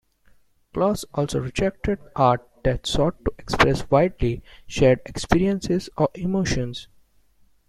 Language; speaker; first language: English; non-native, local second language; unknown